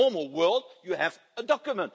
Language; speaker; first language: English; non-native, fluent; Dutch